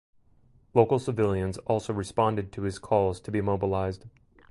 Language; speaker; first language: English; native; English